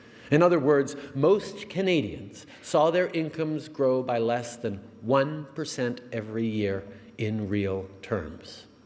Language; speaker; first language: English; early bilingual, other home language; French